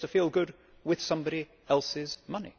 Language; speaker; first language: English; native; English